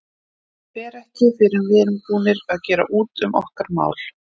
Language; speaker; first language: Icelandic; native; Icelandic